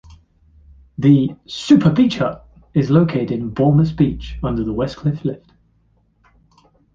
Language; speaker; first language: English; native; English